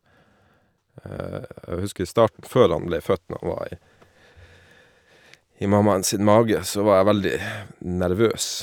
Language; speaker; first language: Norwegian; native; Norwegian